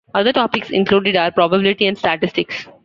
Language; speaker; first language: English; non-native, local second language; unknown